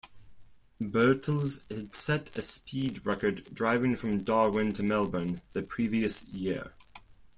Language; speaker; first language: English; non-native, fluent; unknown